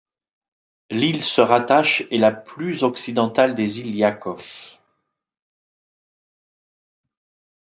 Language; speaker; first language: French; native; French